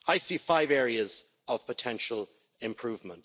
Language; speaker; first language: English; native; English